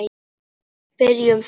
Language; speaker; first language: Icelandic; non-native, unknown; Polish